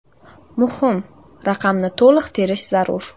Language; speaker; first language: Uzbek; native; Uzbek